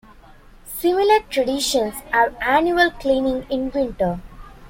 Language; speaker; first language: English; non-native, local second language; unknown